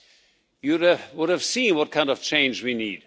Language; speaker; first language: English; non-native, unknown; German